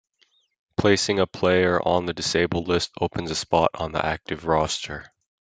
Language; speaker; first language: English; native; English